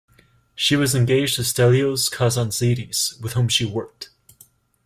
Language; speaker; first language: English; native; English